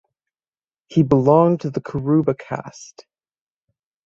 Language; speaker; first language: English; native; English